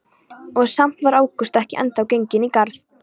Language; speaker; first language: Icelandic; non-native, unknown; Polish